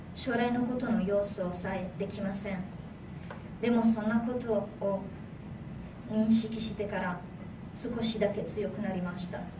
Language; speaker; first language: Japanese; non-native, fluent; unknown